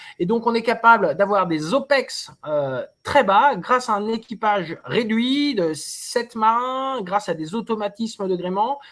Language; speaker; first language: French; native; French